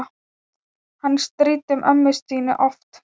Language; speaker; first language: Icelandic; non-native, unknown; Thai